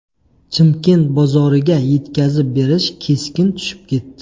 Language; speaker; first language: Uzbek; native; Uzbek